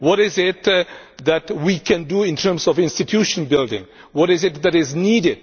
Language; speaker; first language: English; non-native, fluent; Czech